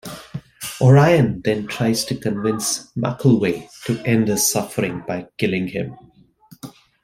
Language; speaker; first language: English; non-native, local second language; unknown